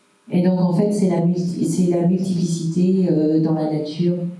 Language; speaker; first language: French; native; French